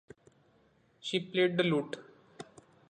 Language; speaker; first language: English; non-native, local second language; Marathi